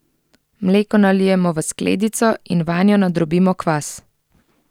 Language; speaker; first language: Slovenian; native; Slovenian